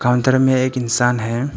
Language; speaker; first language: Hindi; non-native, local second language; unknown